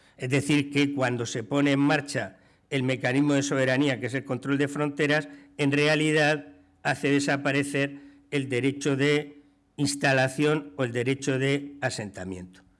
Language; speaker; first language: Spanish; native; Spanish